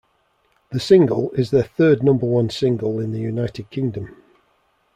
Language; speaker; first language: English; native; English